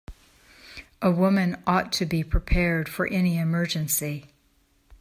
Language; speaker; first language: English; native; English